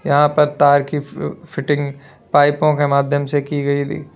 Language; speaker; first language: Hindi; native; Hindi